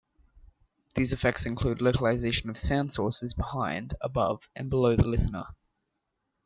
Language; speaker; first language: English; native; English